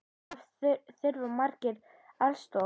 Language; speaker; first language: Icelandic; native; Icelandic